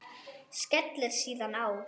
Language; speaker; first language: Icelandic; non-native, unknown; German